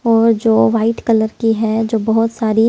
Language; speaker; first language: Hindi; native; Hindi